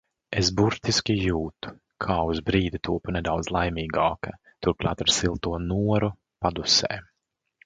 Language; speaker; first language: Latvian; native; Latvian